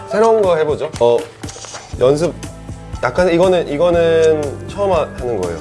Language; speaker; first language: Korean; early bilingual, heritage; Korean